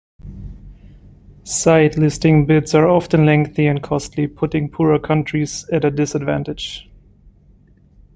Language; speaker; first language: English; non-native, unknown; German